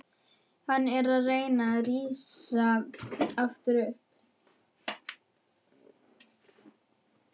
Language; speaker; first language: Icelandic; non-native, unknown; German